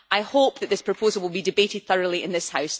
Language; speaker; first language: English; native; English